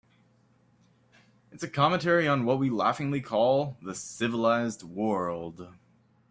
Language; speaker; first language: English; native; English